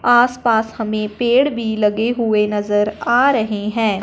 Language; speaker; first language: Hindi; non-native, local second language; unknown